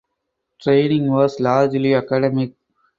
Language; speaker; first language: English; non-native, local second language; Tamil